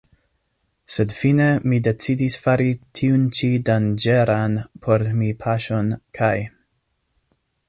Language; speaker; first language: Esperanto; non-native, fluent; English